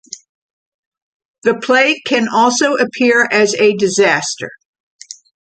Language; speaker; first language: English; native; English